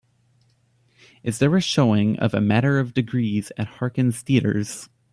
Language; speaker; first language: English; native; English